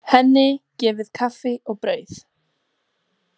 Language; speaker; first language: Icelandic; native; Icelandic